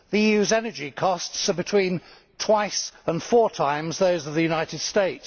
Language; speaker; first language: English; native; English